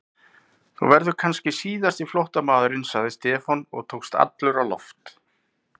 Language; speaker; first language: Icelandic; native; Icelandic